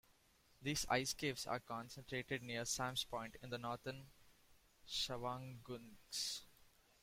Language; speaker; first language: English; non-native, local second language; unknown